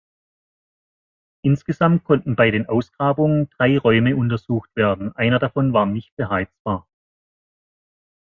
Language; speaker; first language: German; native; German